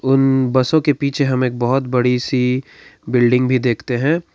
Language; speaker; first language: Hindi; non-native, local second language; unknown